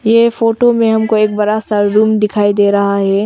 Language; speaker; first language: Hindi; early bilingual, other home language; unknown